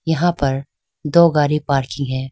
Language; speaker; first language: Hindi; non-native, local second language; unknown